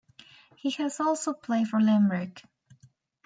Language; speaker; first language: English; native; English